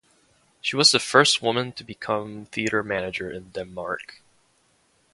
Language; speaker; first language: English; native; English